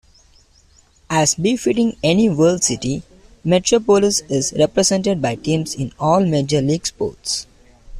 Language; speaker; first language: English; non-native, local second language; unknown